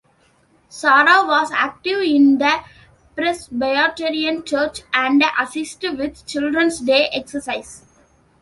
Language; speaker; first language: English; non-native, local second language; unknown